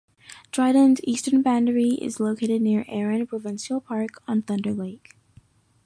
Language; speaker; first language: English; native; English